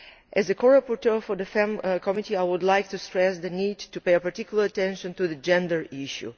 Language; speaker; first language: English; non-native, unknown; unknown